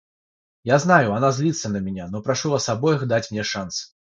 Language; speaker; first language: Russian; non-native, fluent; Georgian